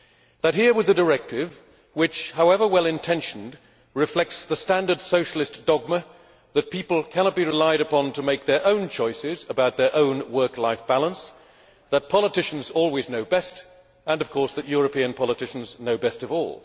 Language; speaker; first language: English; native; English